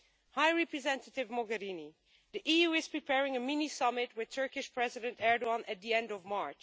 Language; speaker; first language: English; non-native, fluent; Dutch